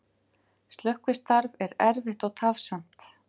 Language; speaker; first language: Icelandic; native; Icelandic